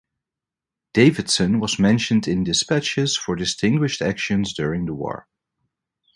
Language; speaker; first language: English; non-native, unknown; Dutch